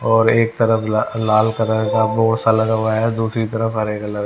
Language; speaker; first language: Hindi; native; Hindi